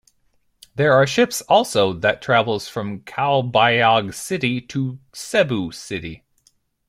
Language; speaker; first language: English; native; English